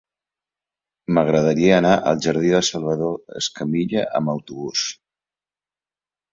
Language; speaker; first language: Catalan; native; Catalan